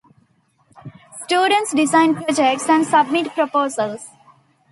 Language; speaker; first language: English; non-native, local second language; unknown